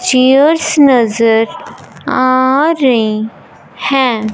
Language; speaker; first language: Hindi; non-native, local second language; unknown